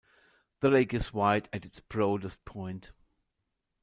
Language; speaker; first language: English; non-native, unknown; German